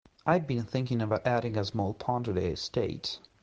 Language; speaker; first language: English; non-native, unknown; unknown